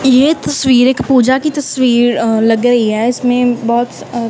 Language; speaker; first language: Hindi; non-native, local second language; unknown